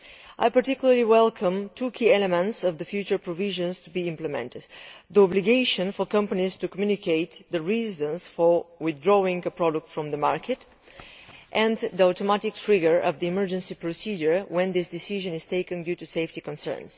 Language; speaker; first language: English; non-native, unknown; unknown